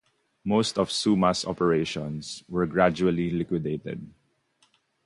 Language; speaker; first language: English; non-native, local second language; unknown